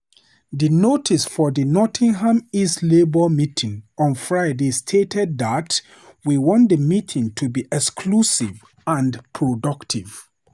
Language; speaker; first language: English; non-native, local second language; Hausa